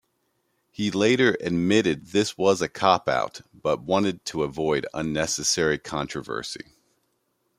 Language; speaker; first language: English; native; English